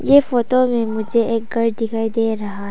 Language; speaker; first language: Hindi; non-native, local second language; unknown